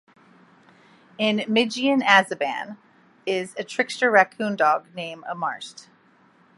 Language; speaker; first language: English; native; English